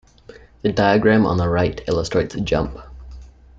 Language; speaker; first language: English; native; English